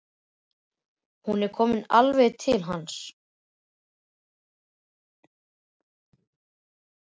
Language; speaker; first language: Icelandic; native; Icelandic